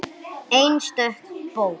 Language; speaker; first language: Icelandic; non-native, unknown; English